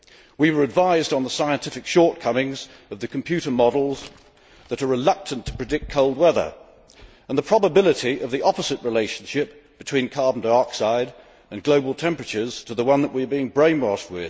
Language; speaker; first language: English; native; English